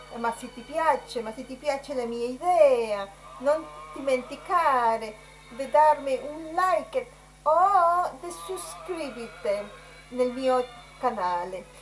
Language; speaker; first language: Italian; non-native, related language; Spanish